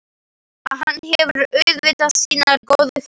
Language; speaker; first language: Icelandic; non-native, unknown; Slovak